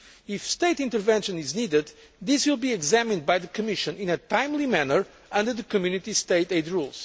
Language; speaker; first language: English; non-native, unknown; Portuguese